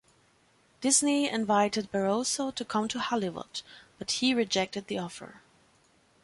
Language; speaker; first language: English; non-native, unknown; German